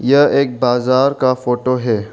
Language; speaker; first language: Hindi; non-native, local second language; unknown